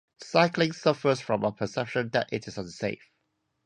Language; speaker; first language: English; non-native, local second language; Cantonese